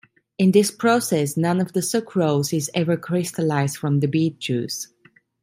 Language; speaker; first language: English; non-native, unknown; Italian